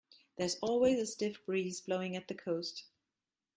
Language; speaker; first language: English; non-native, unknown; German